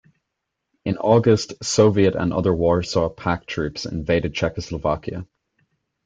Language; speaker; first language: English; native; English